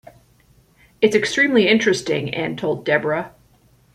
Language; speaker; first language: English; native; English